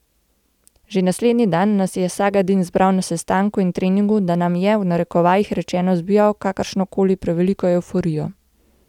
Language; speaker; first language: Slovenian; native; Slovenian